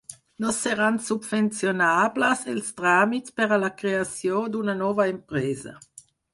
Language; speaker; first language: Catalan; non-native, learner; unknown